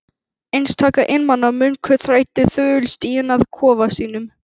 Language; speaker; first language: Icelandic; native; Icelandic